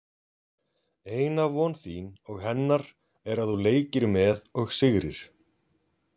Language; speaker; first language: Icelandic; native; Icelandic